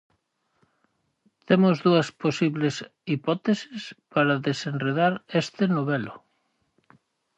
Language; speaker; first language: Galician; native; Galician